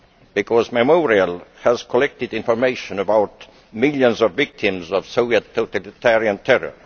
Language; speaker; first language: English; non-native, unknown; Estonian